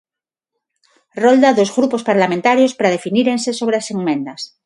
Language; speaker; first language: Galician; non-native, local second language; Spanish